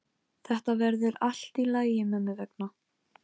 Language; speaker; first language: Icelandic; non-native, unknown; Polish